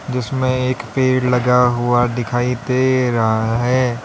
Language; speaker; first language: Hindi; native; Hindi